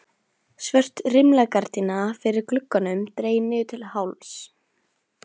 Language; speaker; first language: Icelandic; non-native, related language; Norwegian